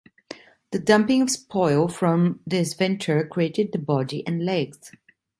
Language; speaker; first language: English; non-native, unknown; Italian